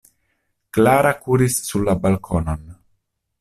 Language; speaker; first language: Esperanto; non-native, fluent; Italian